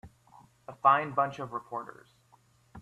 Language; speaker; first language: English; native; English